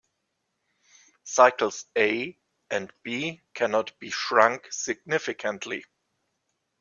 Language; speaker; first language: English; non-native, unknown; German